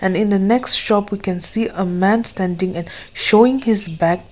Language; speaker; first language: English; non-native, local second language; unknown